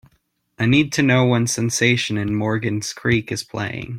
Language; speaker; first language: English; native; English